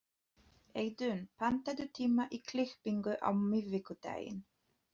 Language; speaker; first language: Icelandic; non-native, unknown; Polish